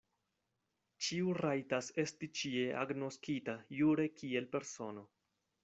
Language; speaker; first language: Esperanto; non-native, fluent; Spanish